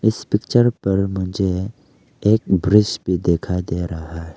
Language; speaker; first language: Hindi; early bilingual, other home language; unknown